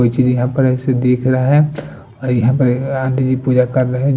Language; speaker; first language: Hindi; non-native, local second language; Bhojpuri